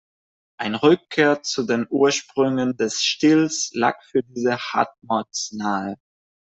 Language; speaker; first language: German; non-native, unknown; Catalan